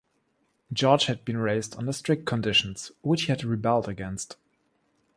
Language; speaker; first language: English; non-native, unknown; German